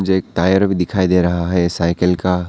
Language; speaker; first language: Hindi; non-native, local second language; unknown